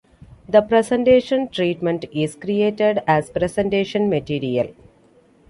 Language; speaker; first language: English; non-native, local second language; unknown